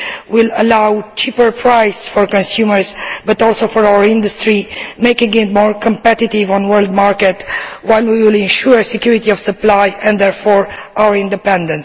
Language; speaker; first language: English; non-native, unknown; Romanian